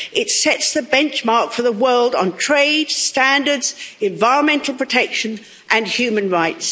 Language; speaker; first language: English; native; English